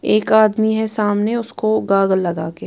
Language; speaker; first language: Hindi; non-native, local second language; Punjabi